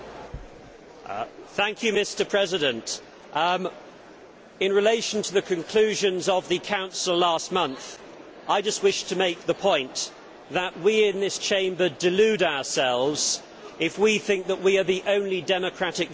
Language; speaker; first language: English; native; English